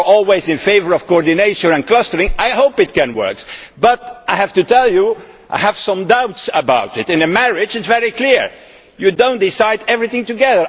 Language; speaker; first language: English; non-native, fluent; Dutch